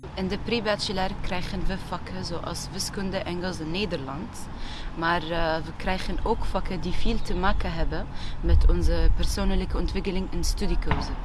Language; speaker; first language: Dutch; non-native, fluent; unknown